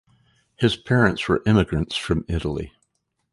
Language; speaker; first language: English; native; English